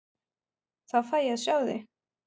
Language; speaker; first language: Icelandic; non-native, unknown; German